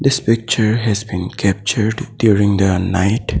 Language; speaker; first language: English; non-native, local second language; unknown